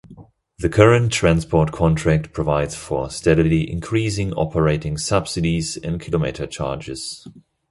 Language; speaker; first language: English; non-native, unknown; German